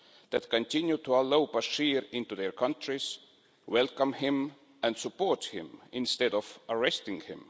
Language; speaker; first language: English; non-native, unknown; Estonian